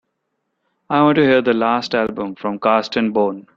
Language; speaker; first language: English; non-native, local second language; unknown